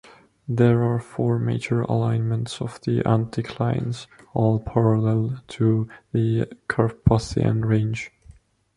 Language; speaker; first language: English; non-native, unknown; Estonian